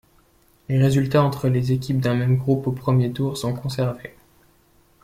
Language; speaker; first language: French; native; French